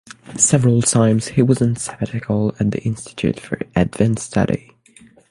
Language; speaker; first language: English; non-native, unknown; French